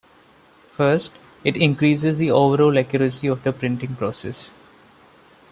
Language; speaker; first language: English; non-native, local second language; Malayalam